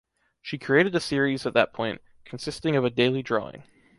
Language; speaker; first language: English; native; English